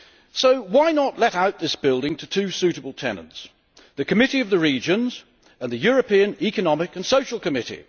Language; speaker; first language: English; native; English